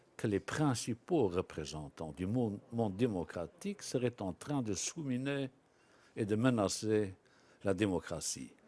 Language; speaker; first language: French; non-native, local second language; Luxembourgish